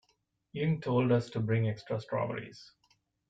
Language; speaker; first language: English; non-native, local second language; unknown